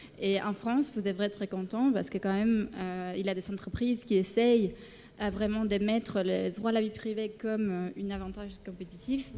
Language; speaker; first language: French; non-native, fluent; Spanish